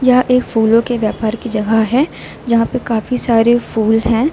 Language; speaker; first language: Hindi; native; Hindi